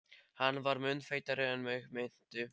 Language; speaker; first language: Icelandic; non-native, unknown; Polish